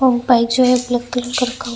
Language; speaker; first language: Hindi; non-native, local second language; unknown